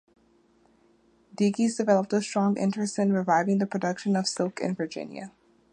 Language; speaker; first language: English; native; English